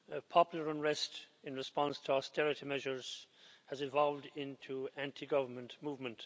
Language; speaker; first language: English; native; English